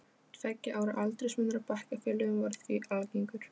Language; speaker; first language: Icelandic; non-native, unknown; Polish